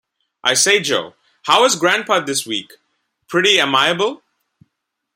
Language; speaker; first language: English; non-native, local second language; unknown